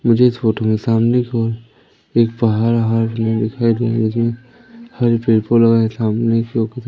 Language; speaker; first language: Hindi; native; Hindi